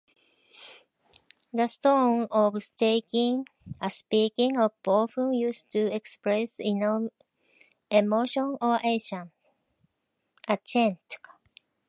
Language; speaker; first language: English; non-native, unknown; Japanese